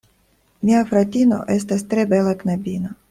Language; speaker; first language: Esperanto; non-native, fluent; Russian